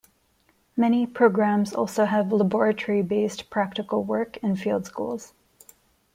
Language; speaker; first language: English; non-native, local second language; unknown